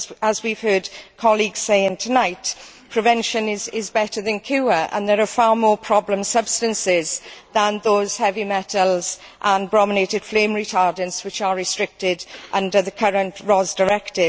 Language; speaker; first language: English; native; English